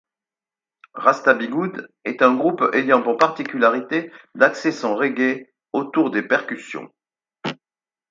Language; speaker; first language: French; native; French